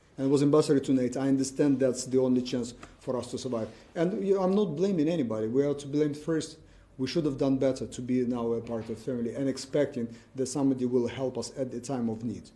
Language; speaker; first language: English; non-native, fluent; Ukrainian